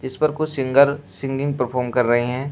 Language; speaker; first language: Hindi; native; Hindi